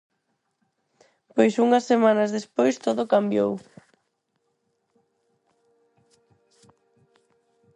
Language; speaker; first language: Galician; non-native, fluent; Spanish